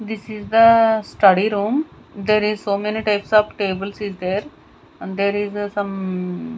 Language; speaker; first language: English; non-native, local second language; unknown